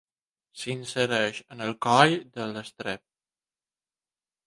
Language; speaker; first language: Catalan; non-native, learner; Spanish